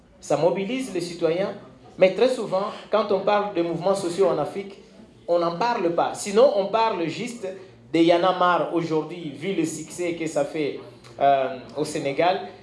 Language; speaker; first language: French; non-native, local second language; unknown